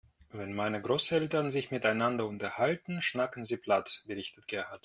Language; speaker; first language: German; non-native, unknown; Russian